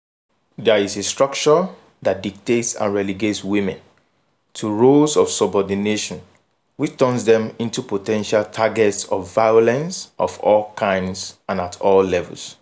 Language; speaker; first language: English; non-native, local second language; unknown